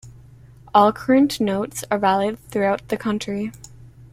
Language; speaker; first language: English; native; English